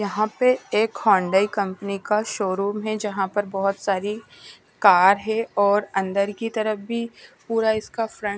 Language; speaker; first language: Hindi; non-native, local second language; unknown